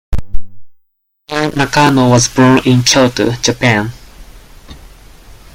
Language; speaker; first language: English; non-native, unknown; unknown